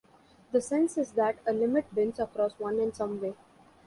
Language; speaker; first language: English; non-native, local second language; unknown